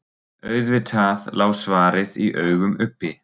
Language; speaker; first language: Icelandic; non-native, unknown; German